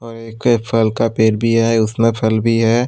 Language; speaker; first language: Hindi; non-native, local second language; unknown